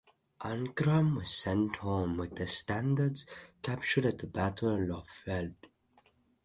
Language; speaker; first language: English; native; English